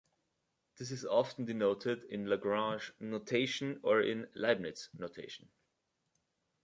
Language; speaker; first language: English; native; English